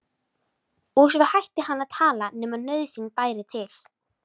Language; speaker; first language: Icelandic; native; Icelandic